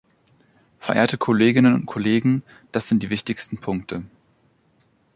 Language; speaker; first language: German; native; German